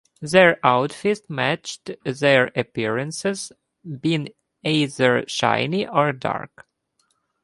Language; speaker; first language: English; non-native, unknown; Ukrainian